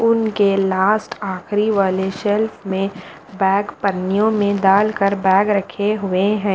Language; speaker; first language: Hindi; non-native, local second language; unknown